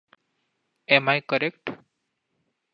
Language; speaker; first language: English; non-native, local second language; Marathi